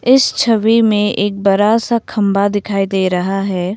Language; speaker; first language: Hindi; non-native, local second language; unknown